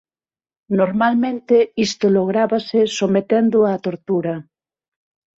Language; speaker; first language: Galician; non-native, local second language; Spanish